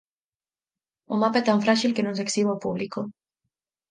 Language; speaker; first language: Galician; native; Galician